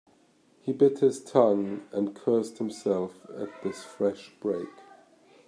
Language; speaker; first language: English; non-native, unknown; German